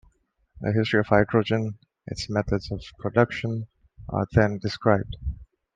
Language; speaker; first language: English; non-native, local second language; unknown